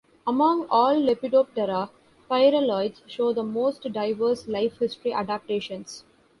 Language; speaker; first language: English; non-native, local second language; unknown